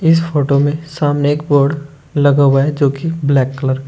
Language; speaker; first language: Hindi; native; Hindi